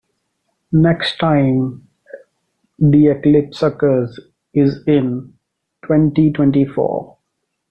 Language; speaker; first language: English; non-native, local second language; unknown